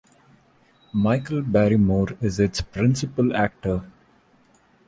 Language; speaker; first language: English; non-native, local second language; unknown